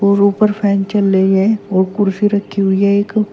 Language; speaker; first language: Hindi; native; Hindi